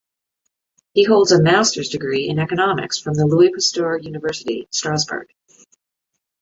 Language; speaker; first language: English; native; English